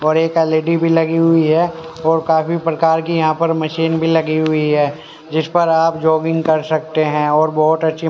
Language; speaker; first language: Hindi; native; Hindi